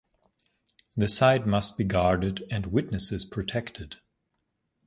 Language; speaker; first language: English; native; English